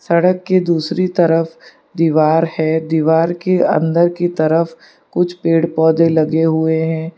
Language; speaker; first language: Hindi; non-native, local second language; Gujarati